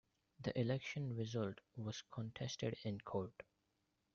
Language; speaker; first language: English; non-native, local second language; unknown